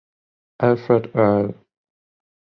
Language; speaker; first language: English; non-native, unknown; German